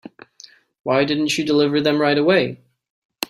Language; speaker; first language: English; native; English